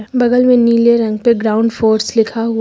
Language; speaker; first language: Hindi; native; Hindi